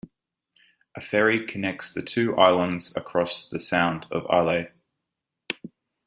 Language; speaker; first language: English; native; English